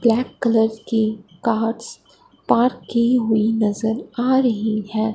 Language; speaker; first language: Hindi; non-native, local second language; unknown